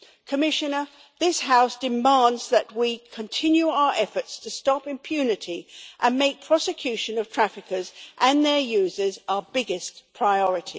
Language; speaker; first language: English; native; English